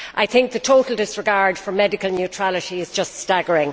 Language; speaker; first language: English; native; English